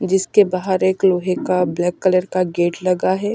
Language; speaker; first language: Hindi; native; Hindi